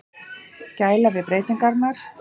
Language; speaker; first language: Icelandic; native; Icelandic